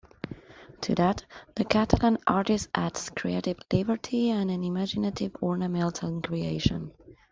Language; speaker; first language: English; non-native, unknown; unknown